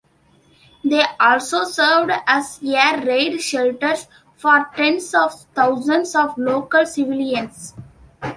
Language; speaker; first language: English; non-native, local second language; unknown